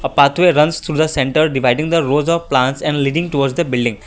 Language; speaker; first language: English; non-native, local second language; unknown